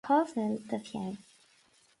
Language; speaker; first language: Irish; non-native, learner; English